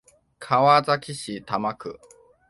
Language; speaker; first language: Japanese; non-native, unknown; Chinese